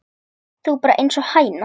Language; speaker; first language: Icelandic; native; Icelandic